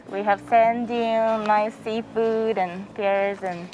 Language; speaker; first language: English; non-native, fluent; Japanese